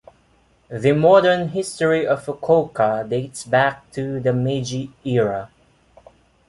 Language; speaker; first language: English; non-native, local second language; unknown